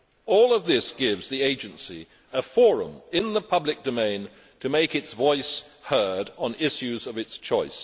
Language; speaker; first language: English; native; English